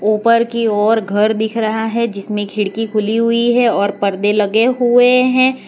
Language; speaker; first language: Hindi; non-native, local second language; Gujarati